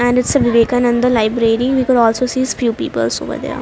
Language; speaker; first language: English; non-native, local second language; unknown